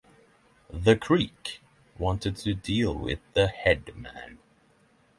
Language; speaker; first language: English; non-native, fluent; Norwegian